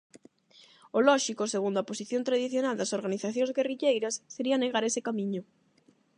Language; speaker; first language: Galician; non-native, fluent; Spanish